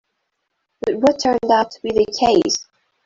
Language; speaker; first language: English; non-native, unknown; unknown